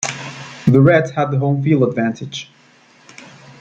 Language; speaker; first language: English; native; English